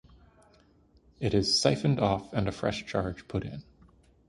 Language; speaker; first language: English; native; English